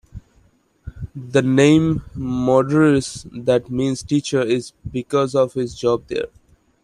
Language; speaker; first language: English; non-native, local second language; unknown